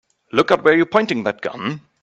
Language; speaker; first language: English; non-native, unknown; German